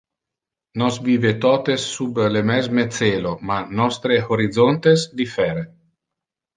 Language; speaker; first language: Interlingua; non-native, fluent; Italian